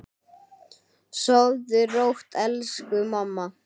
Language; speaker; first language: Icelandic; native; Icelandic